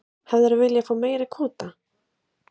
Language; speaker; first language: Icelandic; native; Icelandic